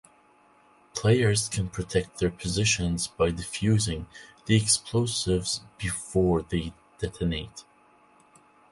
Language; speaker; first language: English; non-native, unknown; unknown